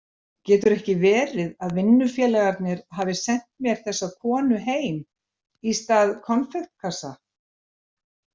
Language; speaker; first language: Icelandic; native; Icelandic